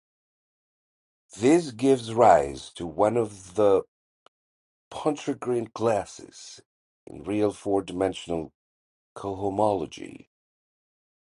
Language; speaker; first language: English; native; English